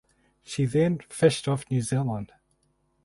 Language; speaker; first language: English; native; English